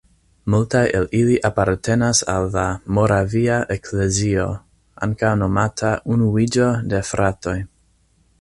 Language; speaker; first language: Esperanto; non-native, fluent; English